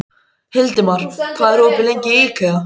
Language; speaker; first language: Icelandic; native; Icelandic